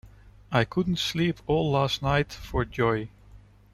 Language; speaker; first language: English; non-native, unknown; Dutch